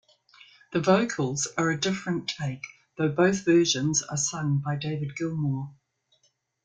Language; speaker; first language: English; native; English